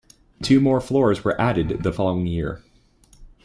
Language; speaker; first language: English; native; English